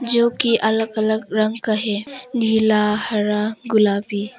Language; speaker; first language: Hindi; non-native, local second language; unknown